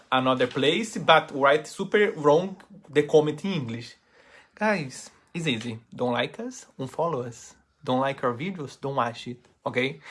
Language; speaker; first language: English; non-native, learner; Portuguese